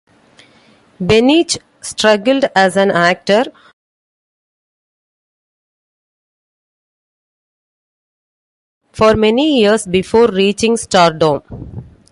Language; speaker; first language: English; non-native, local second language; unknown